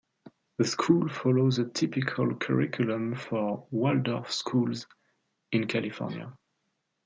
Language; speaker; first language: English; non-native, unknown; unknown